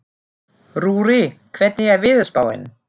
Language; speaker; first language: Icelandic; non-native, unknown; German